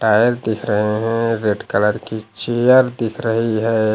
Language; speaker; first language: Hindi; native; Hindi